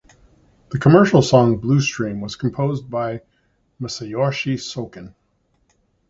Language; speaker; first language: English; native; English